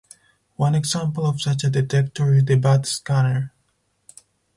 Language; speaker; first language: English; non-native, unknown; Spanish